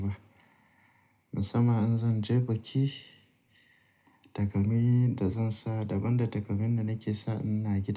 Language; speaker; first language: Hausa; native; Hausa